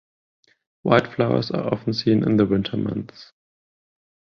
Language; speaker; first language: English; non-native, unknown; German